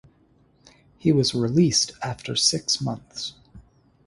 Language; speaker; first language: English; native; English